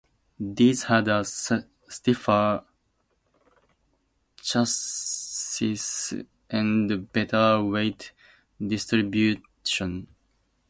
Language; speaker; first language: English; native; English